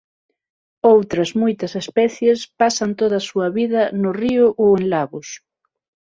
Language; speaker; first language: Galician; non-native, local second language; Spanish